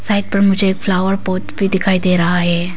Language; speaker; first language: Hindi; non-native, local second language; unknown